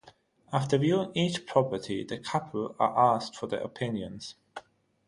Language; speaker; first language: English; non-native, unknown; German